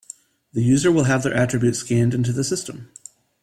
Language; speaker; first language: English; native; English